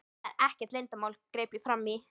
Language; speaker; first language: Icelandic; native; Icelandic